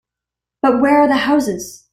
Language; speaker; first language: English; native; English